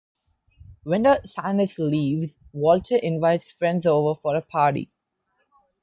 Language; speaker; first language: English; non-native, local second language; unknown